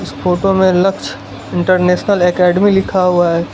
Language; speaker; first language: Hindi; non-native, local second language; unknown